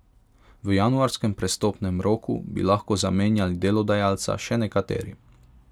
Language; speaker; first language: Slovenian; non-native, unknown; Hungarian